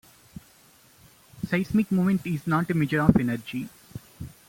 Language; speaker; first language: English; non-native, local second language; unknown